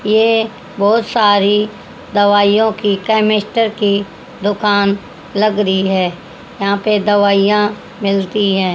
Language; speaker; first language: Hindi; native; Hindi